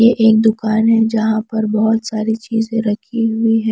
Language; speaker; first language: Hindi; non-native, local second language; Punjabi